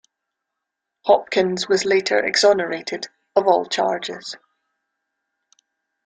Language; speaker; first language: English; native; English